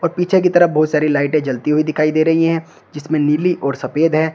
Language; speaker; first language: Hindi; native; Hindi